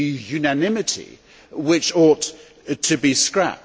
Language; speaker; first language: English; native; English